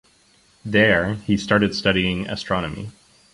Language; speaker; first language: English; native; English